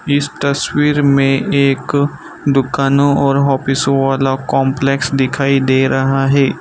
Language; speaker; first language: Hindi; non-native, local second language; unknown